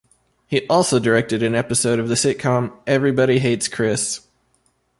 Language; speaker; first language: English; native; English